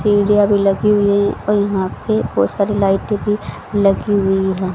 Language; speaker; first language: Hindi; native; Hindi